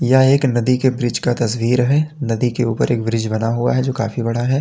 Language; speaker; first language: Hindi; native; Hindi